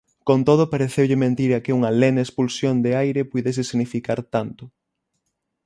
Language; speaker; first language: Galician; native; Galician